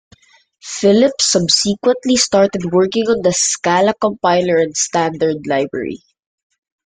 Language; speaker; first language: English; non-native, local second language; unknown